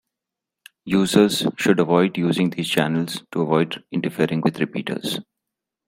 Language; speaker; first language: English; non-native, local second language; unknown